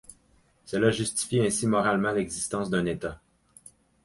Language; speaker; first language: French; native; French